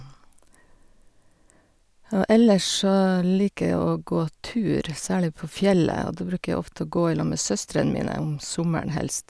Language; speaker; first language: Norwegian; native; Norwegian